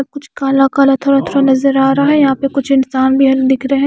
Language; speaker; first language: Hindi; non-native, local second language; Punjabi